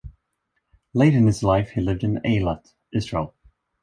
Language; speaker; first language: English; non-native, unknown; Swedish